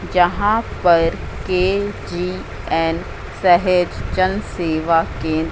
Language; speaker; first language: Hindi; native; Hindi